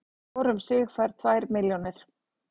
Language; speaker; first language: Icelandic; native; Icelandic